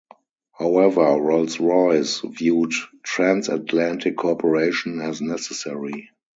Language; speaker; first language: English; non-native, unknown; German